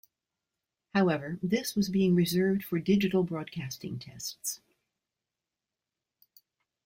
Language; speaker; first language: English; native; English